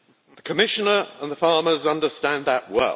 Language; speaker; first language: English; native; English